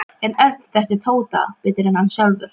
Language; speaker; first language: Icelandic; non-native, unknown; Polish